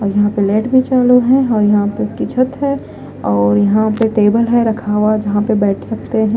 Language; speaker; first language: Hindi; non-native, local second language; Punjabi